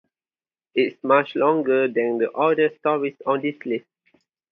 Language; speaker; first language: English; non-native, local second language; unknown